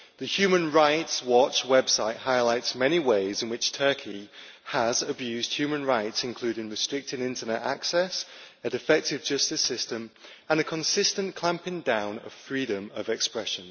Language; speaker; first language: English; native; English